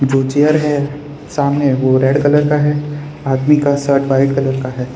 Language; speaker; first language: Hindi; non-native, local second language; Gujarati